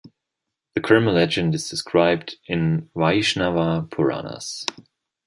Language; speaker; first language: English; non-native, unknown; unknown